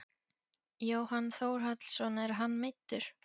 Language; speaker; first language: Icelandic; non-native, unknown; Polish